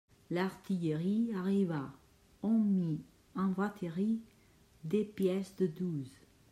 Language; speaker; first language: French; non-native, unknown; Catalan